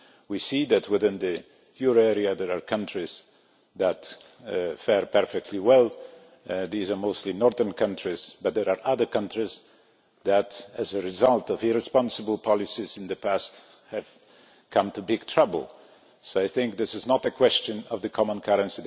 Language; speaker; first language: English; non-native, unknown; Polish